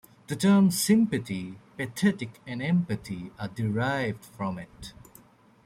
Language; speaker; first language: English; native; English